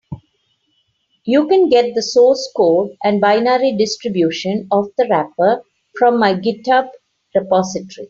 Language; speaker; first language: English; non-native, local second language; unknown